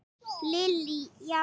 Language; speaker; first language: Icelandic; non-native, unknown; English